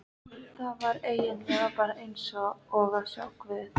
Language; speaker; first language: Icelandic; native; Icelandic